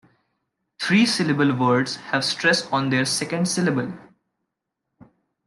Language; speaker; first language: English; non-native, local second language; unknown